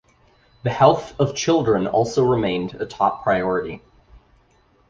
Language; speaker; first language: English; native; English